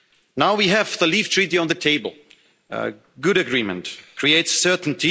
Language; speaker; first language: English; non-native, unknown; German